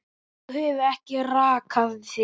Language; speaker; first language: Icelandic; native; Icelandic